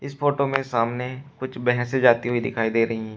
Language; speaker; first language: Hindi; native; Hindi